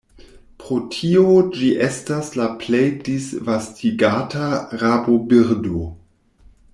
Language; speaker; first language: Esperanto; non-native, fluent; German